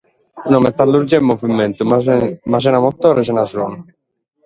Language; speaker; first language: Sardinian; native; Sardinian